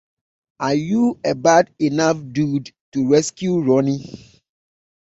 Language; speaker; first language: English; native; English